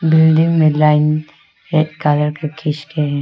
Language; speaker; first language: Hindi; non-native, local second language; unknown